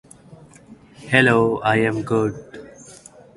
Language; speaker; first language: English; non-native, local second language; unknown